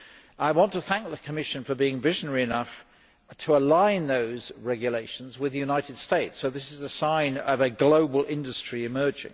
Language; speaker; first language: English; native; English